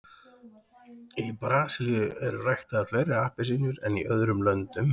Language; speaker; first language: Icelandic; native; Icelandic